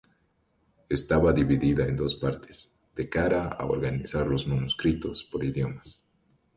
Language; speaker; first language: Spanish; native; Spanish